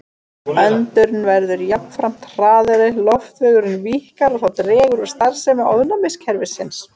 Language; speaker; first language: Icelandic; native; Icelandic